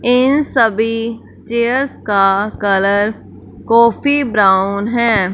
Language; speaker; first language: Hindi; non-native, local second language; Punjabi